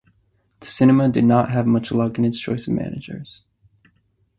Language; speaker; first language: English; native; English